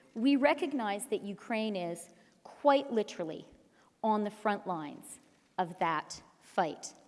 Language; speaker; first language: English; native; English